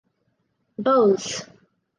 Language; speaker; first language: English; native; English